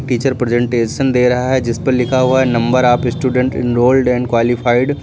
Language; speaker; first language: Hindi; native; Hindi